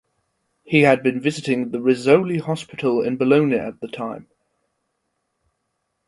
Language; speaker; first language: English; non-native, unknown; German